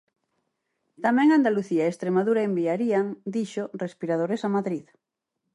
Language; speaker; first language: Galician; native; Galician